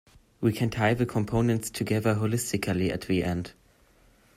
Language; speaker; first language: English; non-native, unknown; German